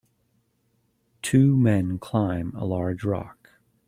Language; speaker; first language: English; native; English